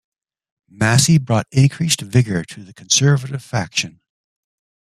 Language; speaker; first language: English; native; English